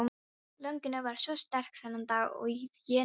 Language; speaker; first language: Icelandic; non-native, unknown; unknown